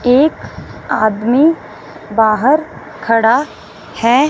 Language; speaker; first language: Hindi; non-native, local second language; Punjabi